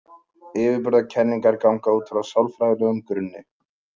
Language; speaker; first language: Icelandic; native; Icelandic